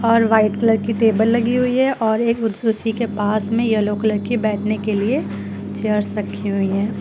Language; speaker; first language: Hindi; native; Hindi